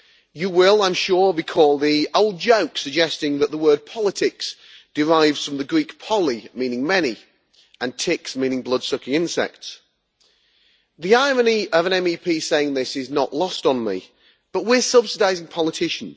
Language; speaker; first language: English; native; English